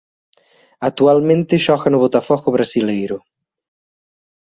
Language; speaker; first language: Galician; native; Galician